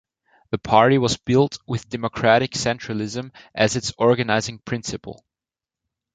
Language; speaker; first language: English; non-native, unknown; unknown